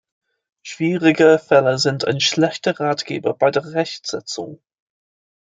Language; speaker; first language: German; non-native, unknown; English